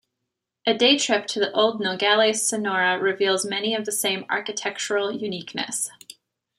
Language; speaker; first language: English; native; English